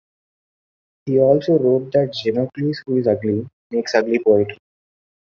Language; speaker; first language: English; non-native, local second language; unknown